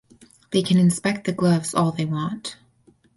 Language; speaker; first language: English; native; English